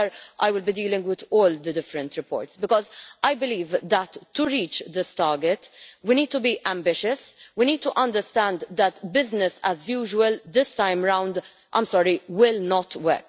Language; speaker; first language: English; non-native, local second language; Maltese